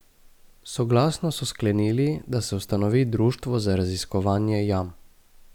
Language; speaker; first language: Slovenian; native; Slovenian